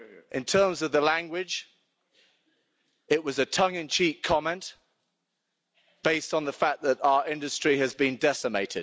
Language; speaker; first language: English; native; English